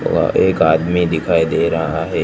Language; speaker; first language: Hindi; non-native, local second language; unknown